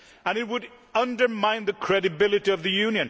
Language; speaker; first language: English; non-native, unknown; Swedish